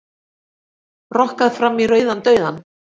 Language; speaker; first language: Icelandic; native; Icelandic